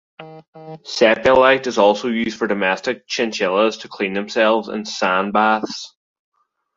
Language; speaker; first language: English; native; English